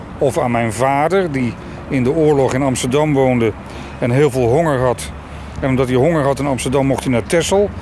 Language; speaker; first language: Dutch; native; Dutch